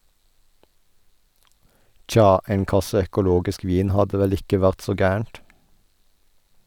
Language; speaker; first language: Norwegian; native; Norwegian